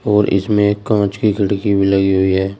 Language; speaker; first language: Hindi; native; Hindi